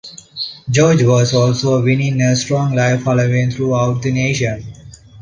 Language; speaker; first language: English; non-native, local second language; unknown